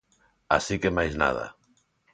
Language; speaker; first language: Galician; non-native, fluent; Spanish